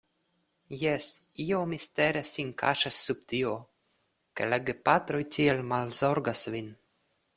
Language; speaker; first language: Esperanto; non-native, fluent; Russian